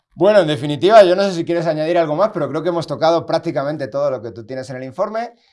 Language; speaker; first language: Spanish; native; Spanish